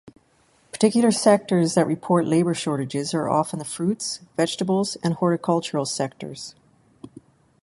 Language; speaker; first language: English; native; English